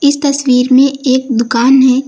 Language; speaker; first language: Hindi; native; Hindi